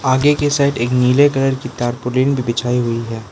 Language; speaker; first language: Hindi; non-native, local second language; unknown